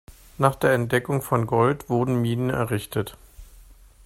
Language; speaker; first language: German; native; German